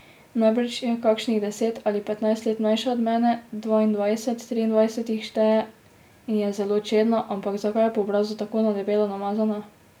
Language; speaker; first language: Slovenian; native; Slovenian